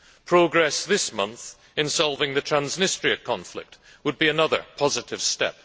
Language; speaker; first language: English; native; English